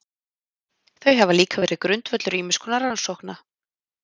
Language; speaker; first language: Icelandic; native; Icelandic